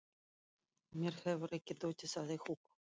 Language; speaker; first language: Icelandic; non-native, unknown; Russian